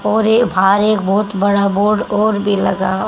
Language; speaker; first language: Hindi; native; Hindi